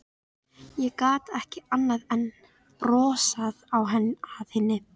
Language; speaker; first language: Icelandic; native; Icelandic